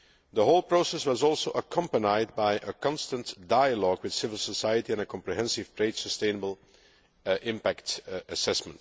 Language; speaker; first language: English; non-native, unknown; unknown